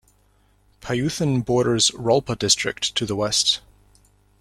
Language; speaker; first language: English; native; English